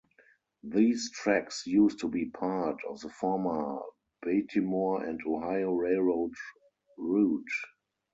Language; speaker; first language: English; non-native, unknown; German